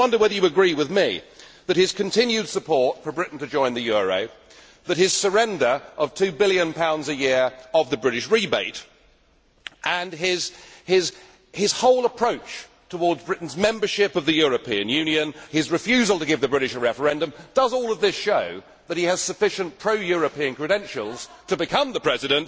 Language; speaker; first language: English; native; English